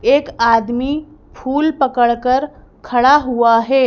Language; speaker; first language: Hindi; native; Hindi